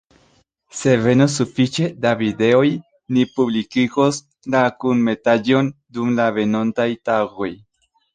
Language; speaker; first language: Esperanto; non-native, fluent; Spanish